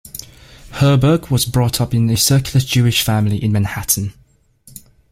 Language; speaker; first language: English; native; English